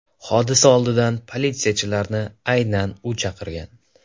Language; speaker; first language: Uzbek; non-native, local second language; Kazakh